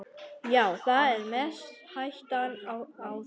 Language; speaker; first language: Icelandic; non-native, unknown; Vietnamese